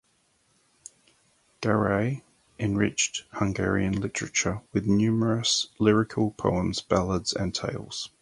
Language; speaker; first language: English; native; English